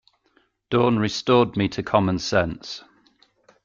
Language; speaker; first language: English; native; English